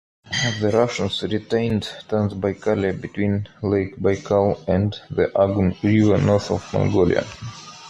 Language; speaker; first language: English; non-native, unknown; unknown